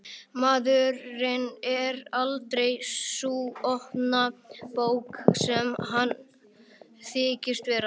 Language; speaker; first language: Icelandic; native; Icelandic